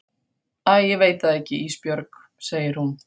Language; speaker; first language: Icelandic; non-native, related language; Faroese